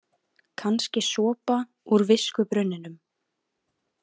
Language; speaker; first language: Icelandic; native; Icelandic